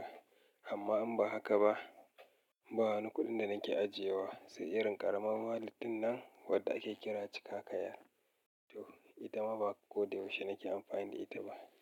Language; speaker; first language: Hausa; native; Hausa